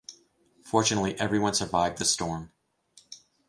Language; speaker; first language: English; native; English